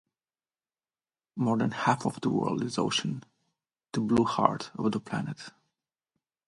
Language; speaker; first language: English; non-native, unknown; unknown